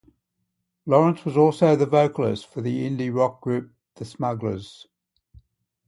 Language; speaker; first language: English; native; English